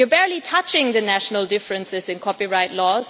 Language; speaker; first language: English; non-native, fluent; German